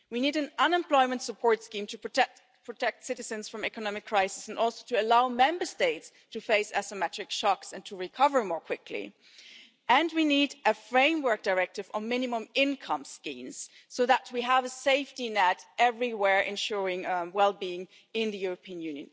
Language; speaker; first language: English; non-native, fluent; German